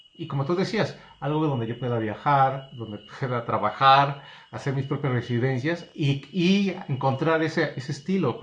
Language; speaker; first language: Spanish; native; Spanish